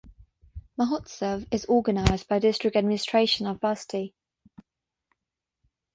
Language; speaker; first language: English; non-native, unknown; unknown